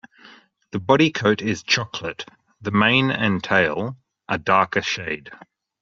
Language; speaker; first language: English; native; English